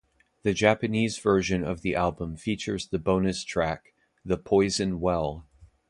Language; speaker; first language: English; native; English